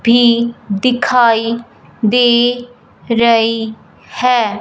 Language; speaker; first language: Hindi; non-native, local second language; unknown